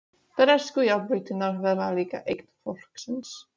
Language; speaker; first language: Icelandic; non-native, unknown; Polish